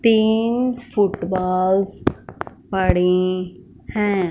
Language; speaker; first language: Hindi; non-native, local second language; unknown